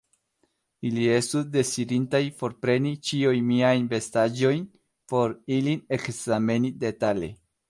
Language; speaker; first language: Esperanto; non-native, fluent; Spanish